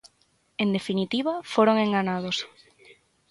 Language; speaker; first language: Galician; native; Galician